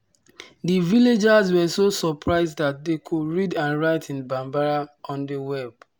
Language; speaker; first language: English; non-native, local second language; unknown